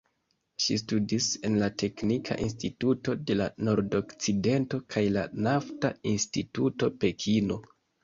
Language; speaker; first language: Esperanto; non-native, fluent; Kinyarwanda